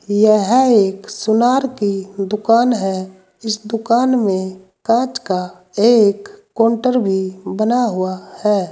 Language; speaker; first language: Hindi; native; Hindi